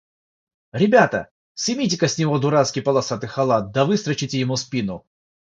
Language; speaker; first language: Russian; non-native, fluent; Georgian